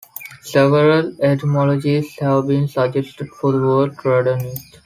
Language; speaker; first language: English; non-native, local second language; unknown